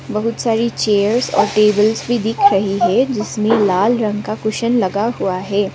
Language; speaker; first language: Hindi; non-native, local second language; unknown